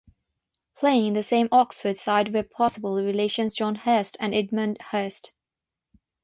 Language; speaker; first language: English; non-native, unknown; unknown